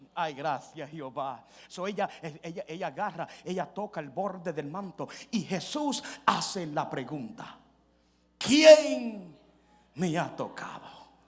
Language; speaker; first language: Spanish; early bilingual, heritage; Spanish